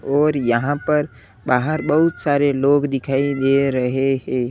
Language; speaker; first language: Hindi; native; Hindi